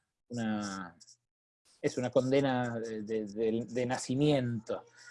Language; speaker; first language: Spanish; native; Spanish